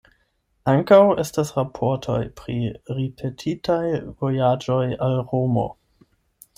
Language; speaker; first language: Esperanto; non-native, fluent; German